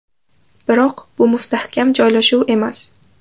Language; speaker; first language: Uzbek; native; Uzbek